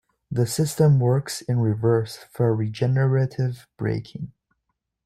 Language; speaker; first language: English; native; English